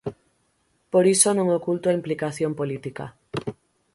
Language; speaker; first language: Galician; native; Galician